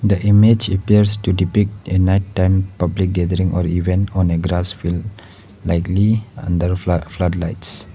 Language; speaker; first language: English; non-native, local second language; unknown